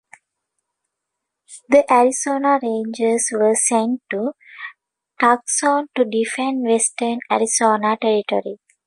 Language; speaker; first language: English; native; English